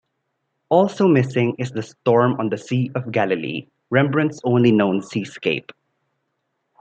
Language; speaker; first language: English; non-native, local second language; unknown